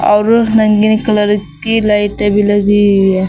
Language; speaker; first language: Hindi; native; Hindi